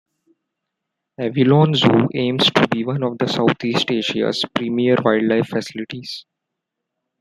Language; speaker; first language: English; non-native, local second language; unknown